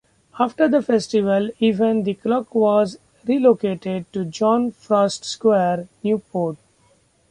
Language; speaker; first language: English; non-native, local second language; Marathi